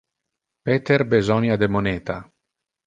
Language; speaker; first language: Interlingua; non-native, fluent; Italian